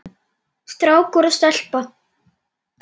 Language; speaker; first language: Icelandic; native; Icelandic